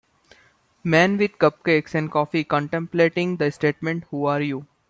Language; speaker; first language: English; non-native, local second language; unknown